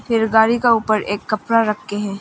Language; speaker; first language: Hindi; non-native, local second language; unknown